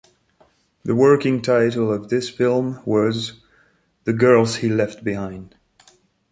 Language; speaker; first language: English; non-native, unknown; French